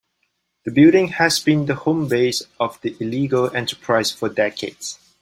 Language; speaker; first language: English; non-native, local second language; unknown